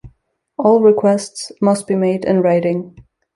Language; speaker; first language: English; native; English